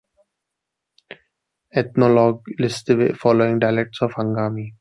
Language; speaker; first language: English; non-native, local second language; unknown